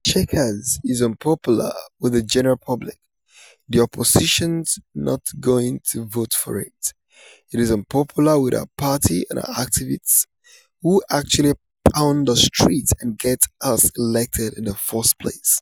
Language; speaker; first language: English; non-native, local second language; Yoruba